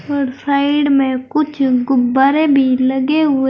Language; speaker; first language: Hindi; native; Hindi